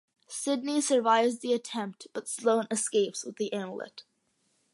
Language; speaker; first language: English; early bilingual, other home language; Malayalam